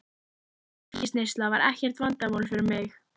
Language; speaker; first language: Icelandic; native; Icelandic